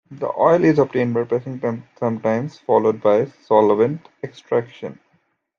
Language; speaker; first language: English; native; English